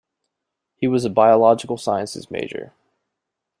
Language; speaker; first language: English; native; English